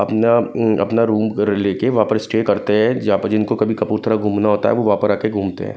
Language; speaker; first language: Hindi; non-native, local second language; Punjabi